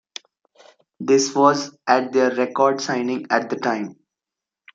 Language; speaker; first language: English; non-native, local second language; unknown